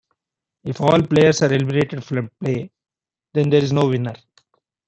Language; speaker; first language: English; non-native, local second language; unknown